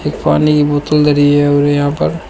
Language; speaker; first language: Hindi; native; Hindi